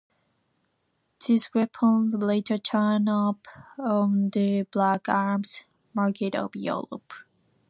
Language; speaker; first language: English; non-native, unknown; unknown